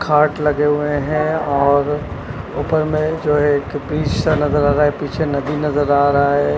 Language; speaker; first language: Hindi; non-native, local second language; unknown